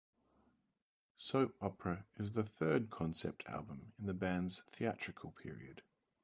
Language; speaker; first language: English; native; English